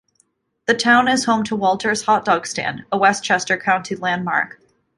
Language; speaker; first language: English; native; English